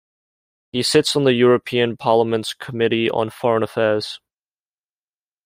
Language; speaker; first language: English; native; English